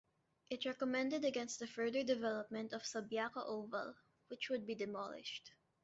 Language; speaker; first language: English; non-native, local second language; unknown